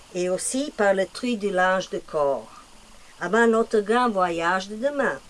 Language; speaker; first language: French; non-native, fluent; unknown